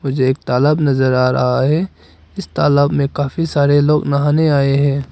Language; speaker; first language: Hindi; non-native, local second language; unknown